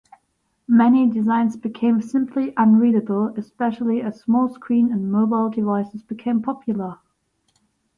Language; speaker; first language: English; non-native, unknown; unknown